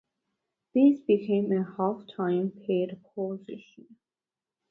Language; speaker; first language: English; non-native, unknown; Georgian